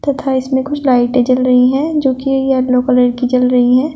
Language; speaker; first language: Hindi; native; Hindi